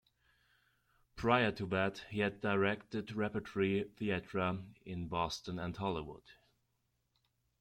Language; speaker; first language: English; non-native, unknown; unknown